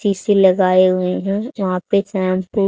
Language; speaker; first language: Hindi; native; Hindi